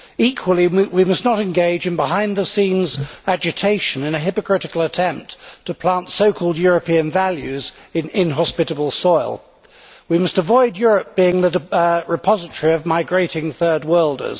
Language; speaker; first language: English; native; English